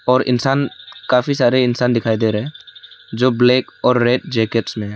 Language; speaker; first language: Hindi; non-native, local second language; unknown